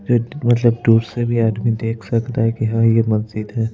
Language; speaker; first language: Hindi; native; Hindi